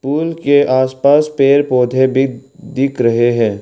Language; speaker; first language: Hindi; non-native, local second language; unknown